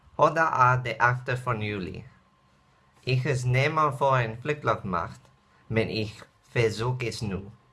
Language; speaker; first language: German; non-native, related language; Dutch